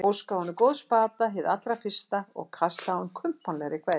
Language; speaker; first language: Icelandic; native; Icelandic